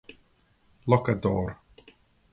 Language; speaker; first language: Portuguese; non-native, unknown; English